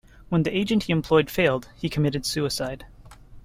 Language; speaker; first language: English; native; English